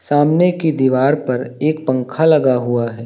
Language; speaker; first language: Hindi; native; Hindi